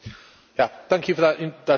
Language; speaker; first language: English; native; English